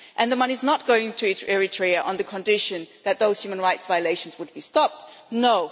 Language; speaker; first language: English; non-native, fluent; German